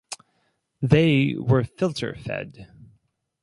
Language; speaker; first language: English; non-native, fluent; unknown